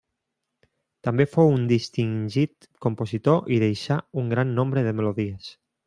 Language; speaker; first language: Catalan; non-native, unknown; Spanish